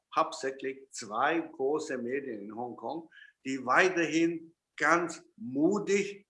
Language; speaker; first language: German; non-native, fluent; Chinese